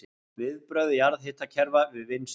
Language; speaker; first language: Icelandic; native; Icelandic